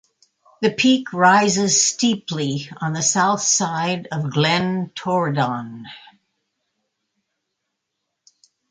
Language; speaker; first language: English; native; English